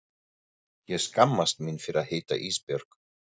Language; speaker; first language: Icelandic; non-native, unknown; German